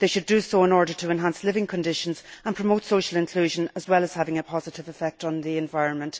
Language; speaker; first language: English; native; English